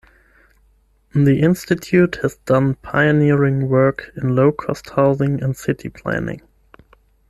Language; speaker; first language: English; non-native, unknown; German